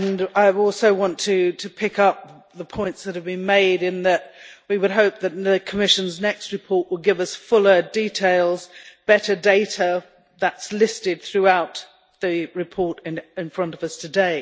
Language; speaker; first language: English; native; English